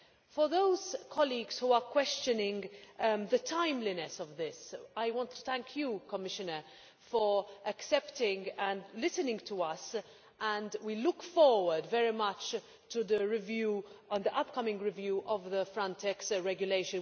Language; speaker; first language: English; non-native, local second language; Maltese